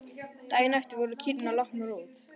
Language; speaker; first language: Icelandic; native; Icelandic